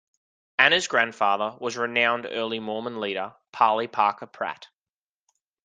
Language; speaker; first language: English; native; English